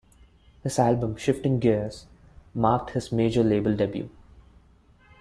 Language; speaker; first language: English; non-native, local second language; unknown